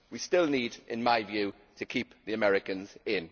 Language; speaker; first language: English; native; English